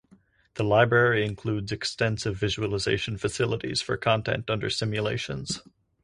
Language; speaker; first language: English; native; English